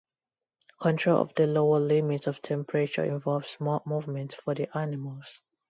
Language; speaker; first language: English; non-native, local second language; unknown